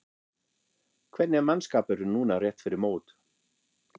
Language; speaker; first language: Icelandic; non-native, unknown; German